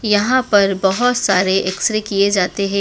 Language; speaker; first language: Hindi; native; Hindi